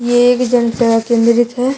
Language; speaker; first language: Hindi; native; Hindi